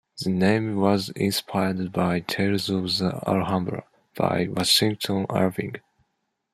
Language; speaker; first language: English; non-native, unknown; Japanese